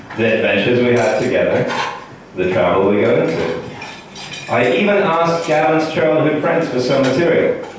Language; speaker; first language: English; non-native, fluent; Russian